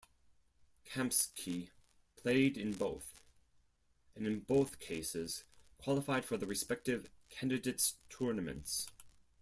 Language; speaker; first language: English; non-native, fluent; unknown